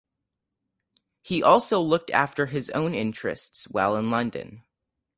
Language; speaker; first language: English; native; English